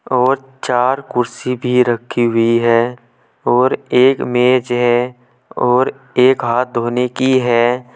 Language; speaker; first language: Hindi; native; Hindi